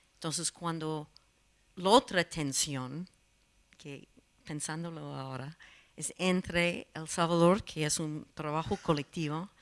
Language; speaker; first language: Spanish; non-native, fluent; English